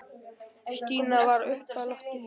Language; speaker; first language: Icelandic; native; Icelandic